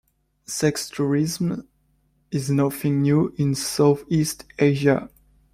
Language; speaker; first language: English; non-native, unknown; French